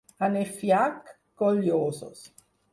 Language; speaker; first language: Catalan; non-native, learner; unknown